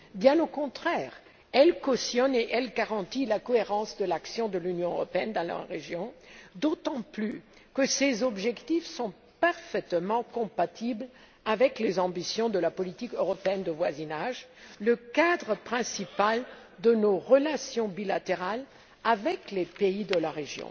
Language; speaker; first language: French; non-native, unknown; German